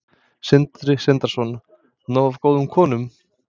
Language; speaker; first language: Icelandic; non-native, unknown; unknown